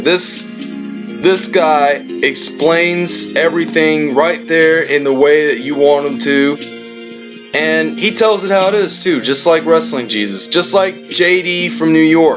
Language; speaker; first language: English; native; English